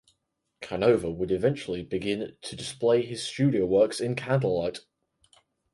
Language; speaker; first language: English; native; English